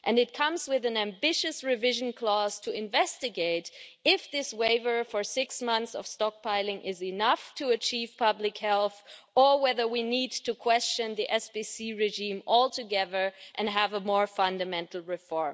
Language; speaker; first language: English; non-native, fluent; German